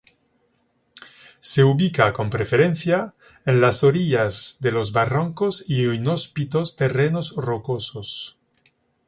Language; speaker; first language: Spanish; non-native, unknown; French